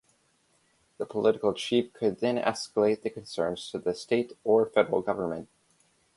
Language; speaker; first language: English; native; English